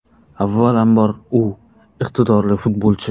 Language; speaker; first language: Uzbek; non-native, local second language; Kara-Kalpak